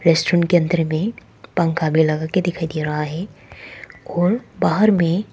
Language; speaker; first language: Hindi; non-native, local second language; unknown